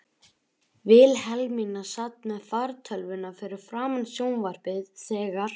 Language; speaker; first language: Icelandic; native; Icelandic